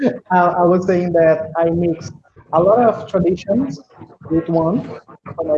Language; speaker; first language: English; non-native, fluent; Portuguese